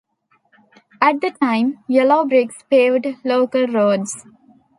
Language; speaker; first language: English; non-native, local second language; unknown